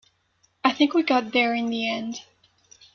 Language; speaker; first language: English; non-native, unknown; French